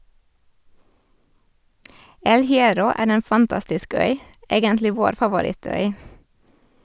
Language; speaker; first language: Norwegian; non-native, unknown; Hungarian